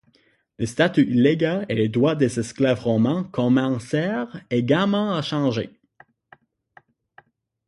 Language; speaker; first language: French; non-native, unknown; English